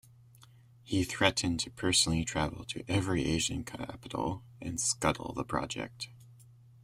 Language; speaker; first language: English; native; English